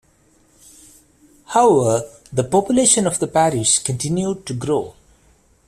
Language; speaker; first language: English; non-native, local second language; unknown